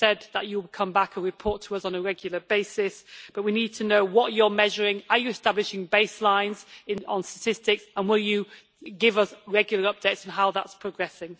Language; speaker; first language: English; native; English